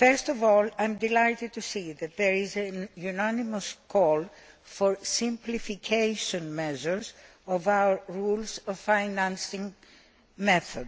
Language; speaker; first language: English; non-native, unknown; Greek